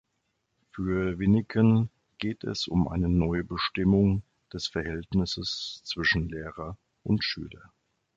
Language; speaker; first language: German; native; German